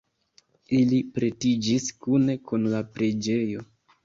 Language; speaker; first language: Esperanto; non-native, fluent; Kinyarwanda